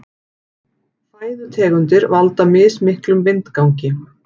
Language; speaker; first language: Icelandic; native; Icelandic